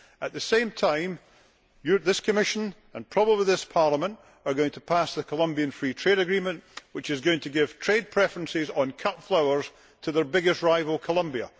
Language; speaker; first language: English; native; English